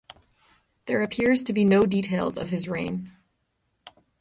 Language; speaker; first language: English; native; English